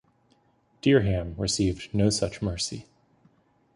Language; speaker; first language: English; native; English